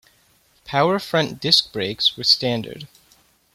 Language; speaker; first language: English; native; English